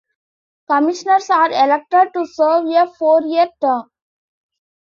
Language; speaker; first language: English; non-native, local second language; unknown